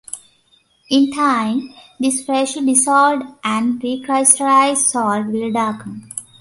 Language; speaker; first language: English; native; English